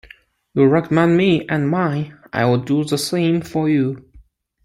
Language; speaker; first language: English; non-native, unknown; Chinese